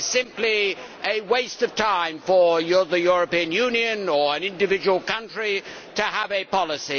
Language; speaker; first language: English; native; English